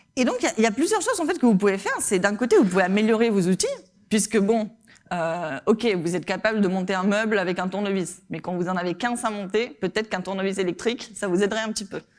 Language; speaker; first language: French; non-native, fluent; Spanish